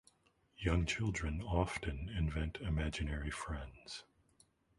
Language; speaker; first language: English; native; English